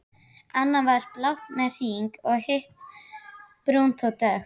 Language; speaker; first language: Icelandic; native; Icelandic